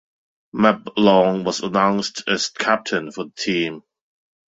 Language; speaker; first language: English; non-native, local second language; Cantonese